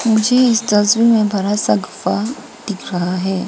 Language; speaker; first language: Hindi; non-native, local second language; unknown